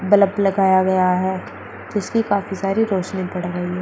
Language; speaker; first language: Hindi; native; Hindi